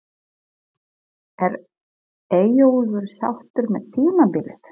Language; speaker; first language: Icelandic; non-native, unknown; Polish